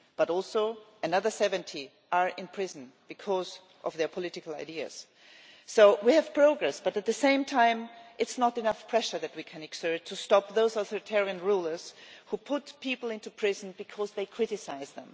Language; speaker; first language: English; non-native, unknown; German